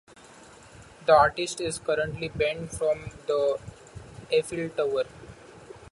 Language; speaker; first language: English; non-native, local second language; Marathi